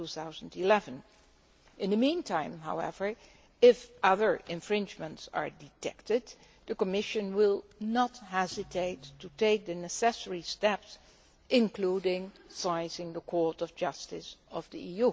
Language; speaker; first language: English; non-native, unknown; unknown